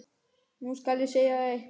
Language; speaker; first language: Icelandic; non-native, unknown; German